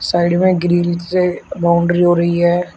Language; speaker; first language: Hindi; native; Hindi